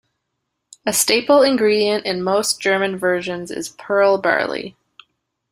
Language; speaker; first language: English; native; English